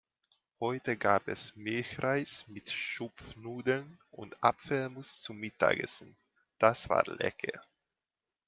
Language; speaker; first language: German; non-native, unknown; Hungarian